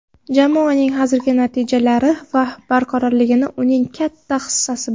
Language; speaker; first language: Uzbek; non-native, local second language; Kara-Kalpak